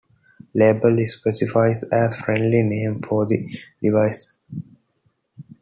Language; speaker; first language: English; non-native, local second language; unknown